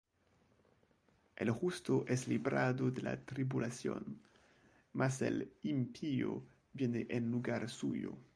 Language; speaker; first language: Spanish; non-native, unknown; French